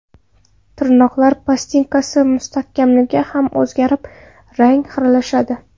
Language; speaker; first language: Uzbek; non-native, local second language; Kara-Kalpak